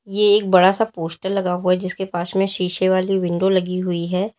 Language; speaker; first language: Hindi; native; Hindi